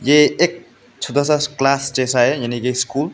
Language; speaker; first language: Hindi; non-native, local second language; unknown